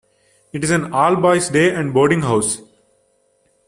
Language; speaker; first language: English; non-native, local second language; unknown